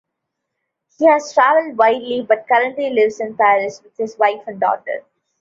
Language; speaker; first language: English; non-native, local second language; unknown